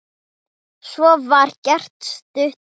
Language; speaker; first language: Icelandic; non-native, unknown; Thai